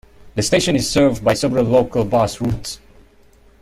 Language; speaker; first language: English; non-native, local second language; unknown